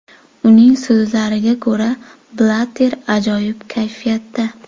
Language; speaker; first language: Uzbek; native; Uzbek